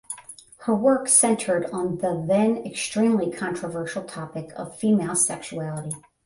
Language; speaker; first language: English; native; English